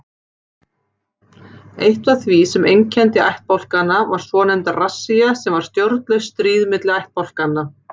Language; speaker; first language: Icelandic; native; Icelandic